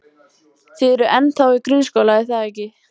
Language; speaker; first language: Icelandic; native; Icelandic